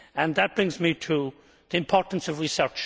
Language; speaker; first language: English; native; English